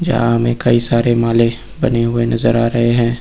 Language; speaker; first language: Hindi; native; Hindi